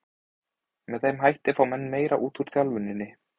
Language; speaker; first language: Icelandic; native; Icelandic